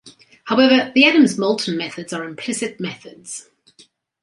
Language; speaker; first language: English; native; English